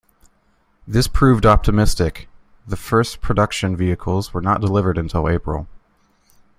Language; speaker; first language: English; native; English